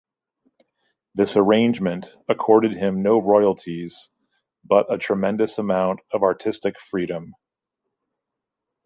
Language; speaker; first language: English; native; English